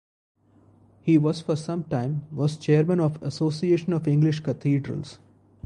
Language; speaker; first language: English; non-native, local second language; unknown